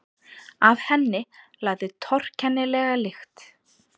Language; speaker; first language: Icelandic; native; Icelandic